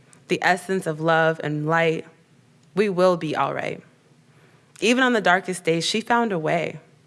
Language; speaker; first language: English; native; English